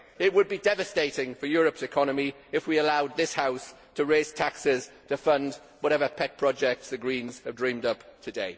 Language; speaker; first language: English; native; English